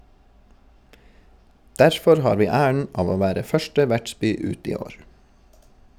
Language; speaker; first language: Norwegian; native; Norwegian